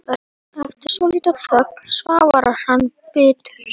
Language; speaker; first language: Icelandic; non-native, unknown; Polish